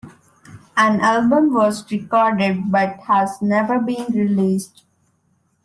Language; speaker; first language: English; non-native, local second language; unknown